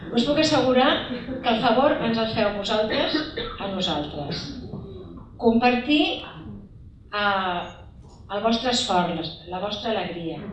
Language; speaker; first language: Catalan; native; Catalan